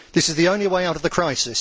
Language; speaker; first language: English; native; English